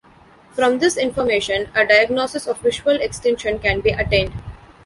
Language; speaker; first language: English; non-native, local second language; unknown